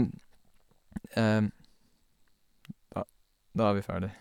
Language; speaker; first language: Norwegian; non-native, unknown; English